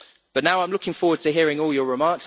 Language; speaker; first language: English; native; English